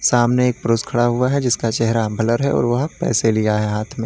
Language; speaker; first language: Hindi; native; Hindi